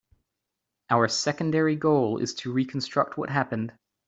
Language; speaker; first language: English; native; English